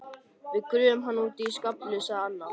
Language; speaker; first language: Icelandic; native; Icelandic